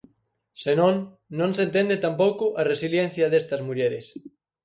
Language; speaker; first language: Galician; native; Galician